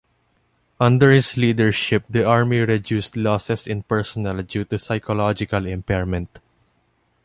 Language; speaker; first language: English; non-native, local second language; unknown